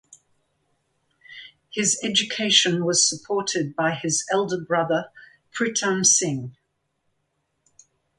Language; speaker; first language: English; native; English